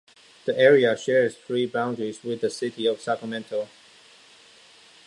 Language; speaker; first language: English; non-native, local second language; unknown